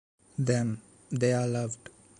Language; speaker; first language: English; non-native, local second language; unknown